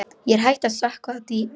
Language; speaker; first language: Icelandic; non-native, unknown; Polish